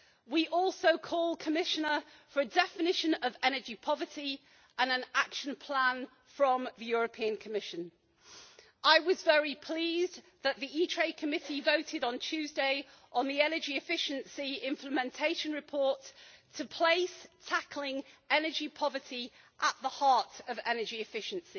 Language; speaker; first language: English; native; English